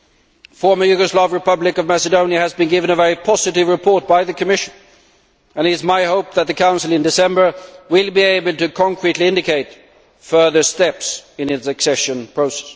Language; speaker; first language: English; non-native, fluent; Swedish